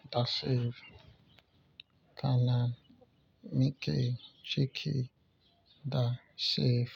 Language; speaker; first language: Hausa; non-native, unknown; Yoruba